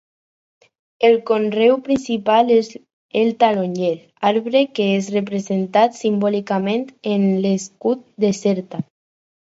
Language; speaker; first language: Catalan; non-native, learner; Spanish